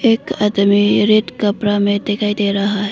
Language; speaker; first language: Hindi; non-native, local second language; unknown